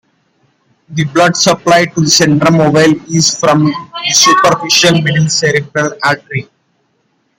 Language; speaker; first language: English; non-native, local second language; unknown